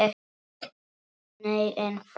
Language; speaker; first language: Icelandic; non-native, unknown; Polish